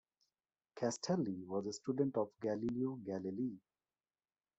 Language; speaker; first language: English; non-native, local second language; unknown